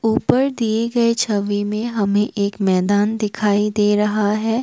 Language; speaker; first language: Hindi; non-native, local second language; Assamese